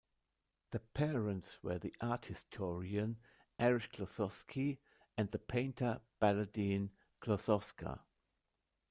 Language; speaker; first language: English; non-native, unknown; German